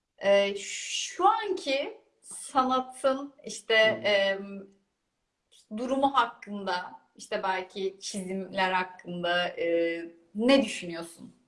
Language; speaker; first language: Turkish; native; Turkish